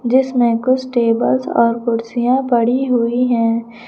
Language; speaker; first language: Hindi; native; Hindi